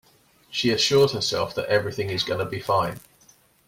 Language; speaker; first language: English; native; English